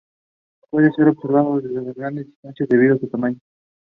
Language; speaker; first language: English; non-native, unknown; Spanish